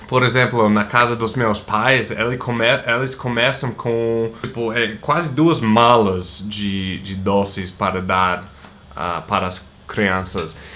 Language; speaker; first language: Portuguese; non-native, fluent; English